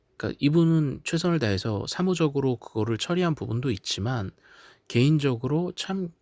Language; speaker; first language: Korean; native; Korean